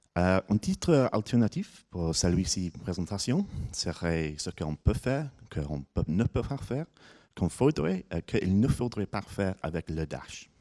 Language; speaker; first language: French; non-native, fluent; English